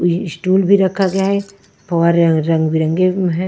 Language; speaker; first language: Hindi; non-native, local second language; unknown